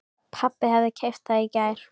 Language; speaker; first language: Icelandic; native; Icelandic